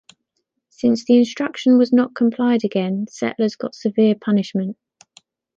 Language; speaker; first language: English; native; English